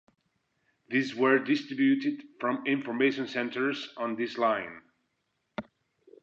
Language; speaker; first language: English; non-native, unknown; Spanish